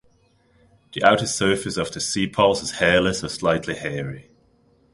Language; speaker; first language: English; non-native, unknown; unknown